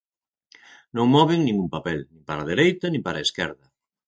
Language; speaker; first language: Galician; native; Galician